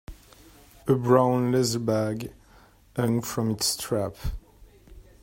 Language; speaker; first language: English; native; English